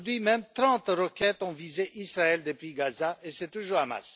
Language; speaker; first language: French; non-native, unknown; Romanian